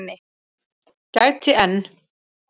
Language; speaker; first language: Icelandic; native; Icelandic